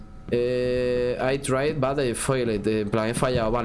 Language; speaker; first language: English; non-native, learner; Spanish